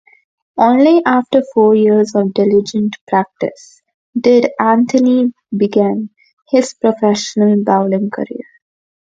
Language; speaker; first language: English; non-native, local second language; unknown